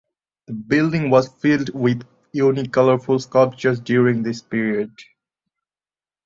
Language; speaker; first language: English; non-native, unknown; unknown